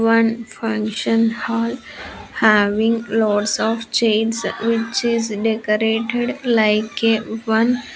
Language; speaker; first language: English; non-native, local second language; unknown